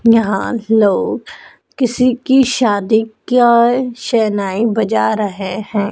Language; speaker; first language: Hindi; native; Hindi